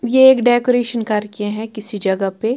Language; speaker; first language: Hindi; non-native, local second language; Punjabi